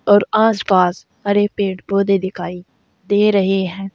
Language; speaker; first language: Hindi; native; Hindi